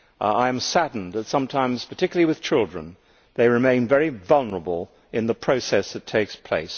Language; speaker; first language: English; native; English